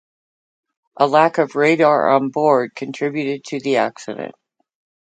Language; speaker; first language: English; native; English